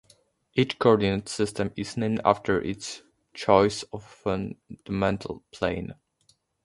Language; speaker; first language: English; native; English